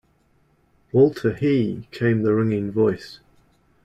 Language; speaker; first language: English; native; English